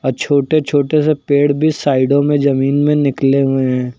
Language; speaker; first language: Hindi; native; Hindi